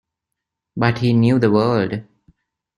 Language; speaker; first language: English; non-native, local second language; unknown